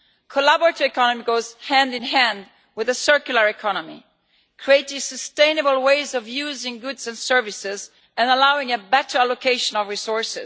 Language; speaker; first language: English; non-native, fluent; Italian